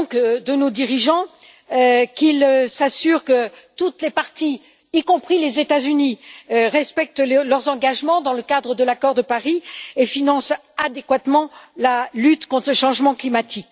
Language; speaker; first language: French; native; French